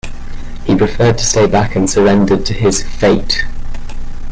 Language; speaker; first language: English; native; English